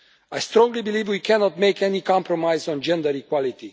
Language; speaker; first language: English; non-native, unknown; Romanian